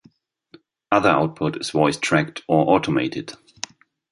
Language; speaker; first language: English; non-native, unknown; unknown